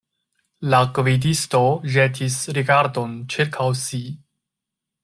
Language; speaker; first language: Esperanto; non-native, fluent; Chinese